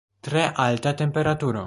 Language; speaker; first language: Esperanto; non-native, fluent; Polish